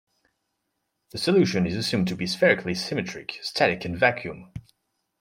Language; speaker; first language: English; non-native, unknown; French